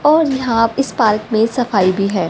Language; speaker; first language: Hindi; native; Hindi